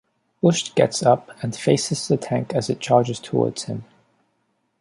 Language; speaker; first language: English; non-native, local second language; Cantonese